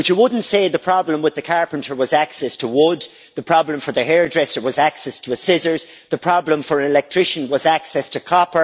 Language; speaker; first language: English; native; English